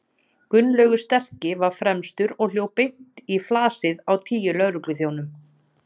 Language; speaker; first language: Icelandic; native; Icelandic